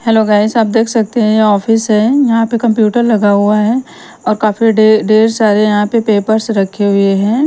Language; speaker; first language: Hindi; non-native, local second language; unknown